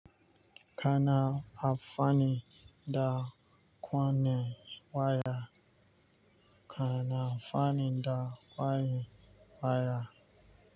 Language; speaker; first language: Hausa; non-native, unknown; Yoruba